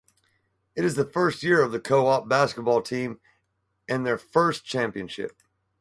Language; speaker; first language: English; native; English